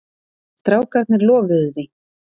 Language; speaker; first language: Icelandic; native; Icelandic